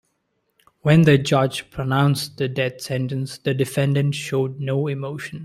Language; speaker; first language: English; non-native, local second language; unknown